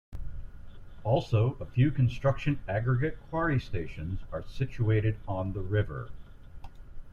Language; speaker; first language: English; native; English